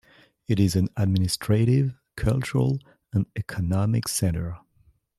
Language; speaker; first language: English; non-native, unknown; French